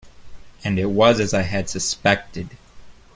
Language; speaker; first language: English; native; English